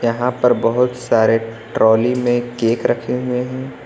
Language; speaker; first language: Hindi; native; Hindi